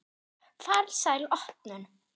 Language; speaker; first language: Icelandic; non-native, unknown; German